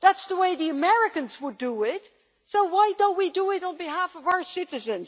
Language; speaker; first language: English; non-native, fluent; Dutch